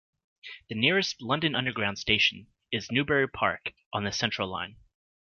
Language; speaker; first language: English; native; English